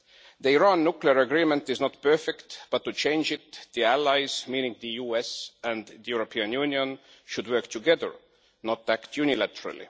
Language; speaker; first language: English; non-native, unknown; Estonian